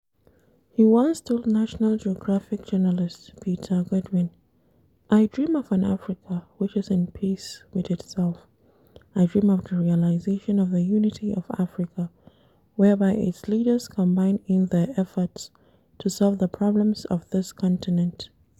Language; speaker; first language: English; non-native, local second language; Hausa